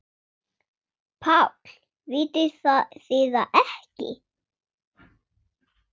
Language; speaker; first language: Icelandic; non-native, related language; Swedish